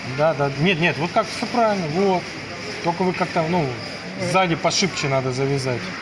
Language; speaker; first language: Russian; native; Russian